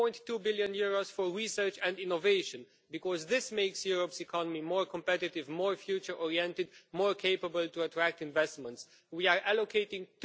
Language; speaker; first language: English; non-native, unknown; Romanian